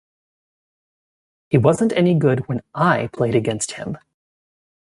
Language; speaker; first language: English; native; English